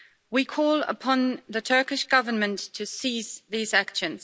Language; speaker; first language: English; native; English